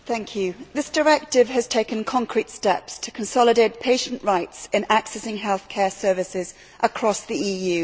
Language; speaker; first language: English; native; English